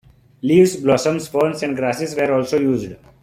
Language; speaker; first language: English; non-native, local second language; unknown